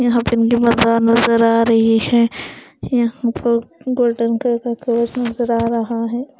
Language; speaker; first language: Hindi; non-native, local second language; Punjabi